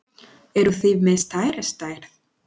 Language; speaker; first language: Icelandic; non-native, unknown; Spanish